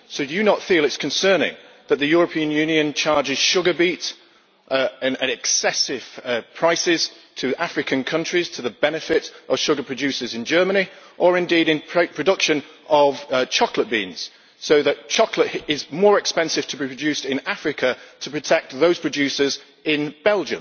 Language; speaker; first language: English; native; English